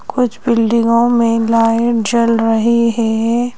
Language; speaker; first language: Hindi; native; Hindi